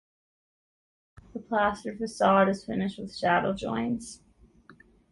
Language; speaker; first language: English; native; English